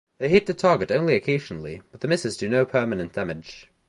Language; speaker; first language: English; native; English